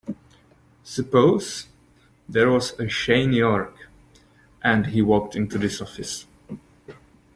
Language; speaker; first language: English; non-native, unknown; Czech